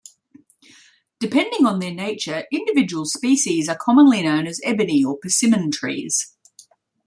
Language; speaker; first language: English; native; English